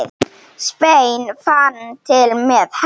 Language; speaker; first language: Icelandic; non-native, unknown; Slovenian